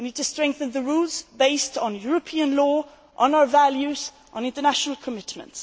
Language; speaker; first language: English; non-native, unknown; Swedish